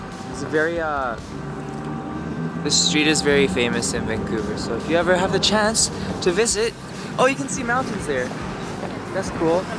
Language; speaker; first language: English; early bilingual, other home language; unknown